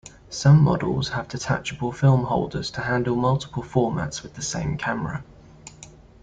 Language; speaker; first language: English; native; English